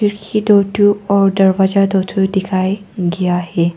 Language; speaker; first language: Hindi; non-native, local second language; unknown